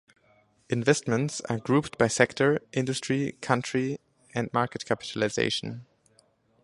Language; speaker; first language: English; non-native, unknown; German